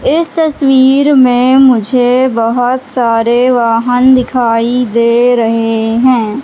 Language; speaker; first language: Hindi; native; Hindi